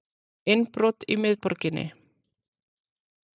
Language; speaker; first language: Icelandic; native; Icelandic